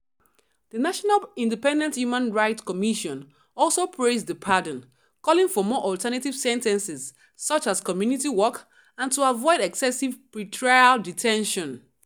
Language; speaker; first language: English; non-native, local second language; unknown